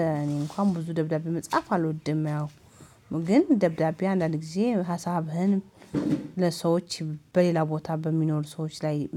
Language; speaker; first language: Amharic; native; Amharic